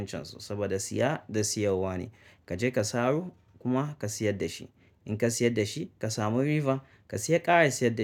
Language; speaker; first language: Hausa; native; Hausa